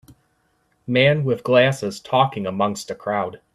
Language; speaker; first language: English; native; English